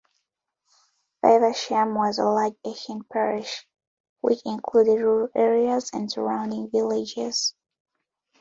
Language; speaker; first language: English; non-native, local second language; Ganda